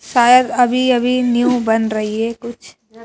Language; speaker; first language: Hindi; native; Hindi